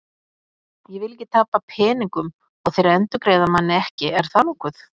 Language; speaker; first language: Icelandic; native; Icelandic